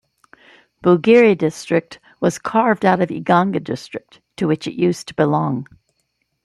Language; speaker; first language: English; native; English